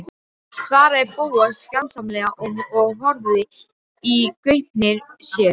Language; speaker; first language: Icelandic; non-native, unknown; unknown